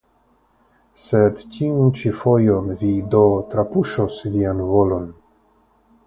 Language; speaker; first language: Esperanto; non-native, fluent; Russian